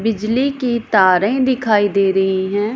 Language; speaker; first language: Hindi; non-native, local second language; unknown